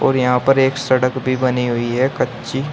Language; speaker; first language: Hindi; native; Hindi